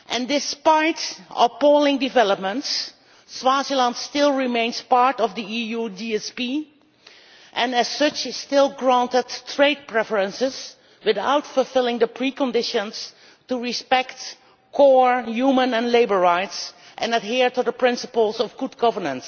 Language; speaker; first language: English; non-native, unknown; Dutch